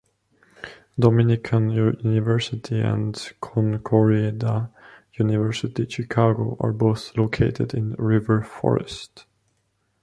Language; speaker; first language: English; non-native, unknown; Estonian